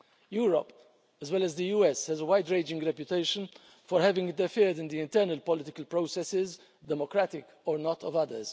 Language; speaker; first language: English; non-native, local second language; Maltese